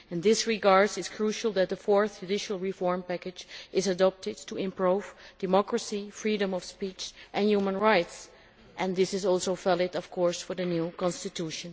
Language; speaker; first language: English; non-native, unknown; Dutch